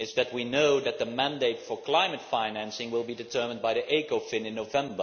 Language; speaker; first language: English; non-native, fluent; Dutch